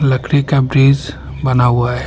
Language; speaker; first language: Hindi; non-native, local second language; Bangla